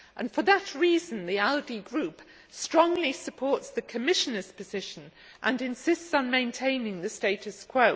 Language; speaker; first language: English; native; English